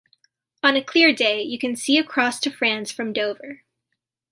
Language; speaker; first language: English; native; English